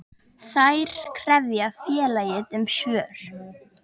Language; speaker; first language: Icelandic; native; Icelandic